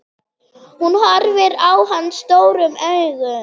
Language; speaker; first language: Icelandic; non-native, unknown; German